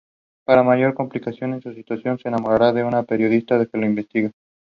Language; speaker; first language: English; non-native, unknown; Spanish